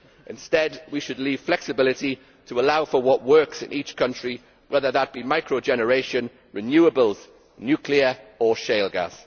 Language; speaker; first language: English; native; English